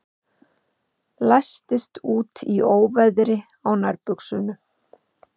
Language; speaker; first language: Icelandic; native; Icelandic